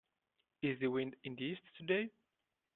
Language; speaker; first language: English; non-native, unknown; Italian